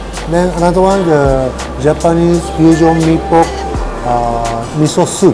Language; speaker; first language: English; non-native, fluent; Japanese